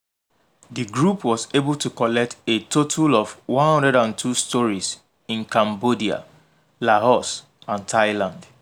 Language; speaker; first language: English; non-native, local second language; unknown